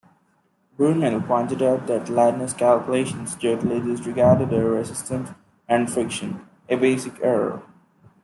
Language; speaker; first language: English; non-native, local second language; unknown